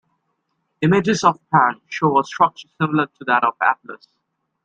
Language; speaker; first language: English; native; English